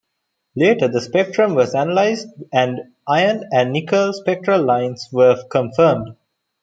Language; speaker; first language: English; non-native, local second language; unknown